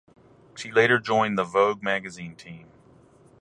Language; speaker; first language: English; native; English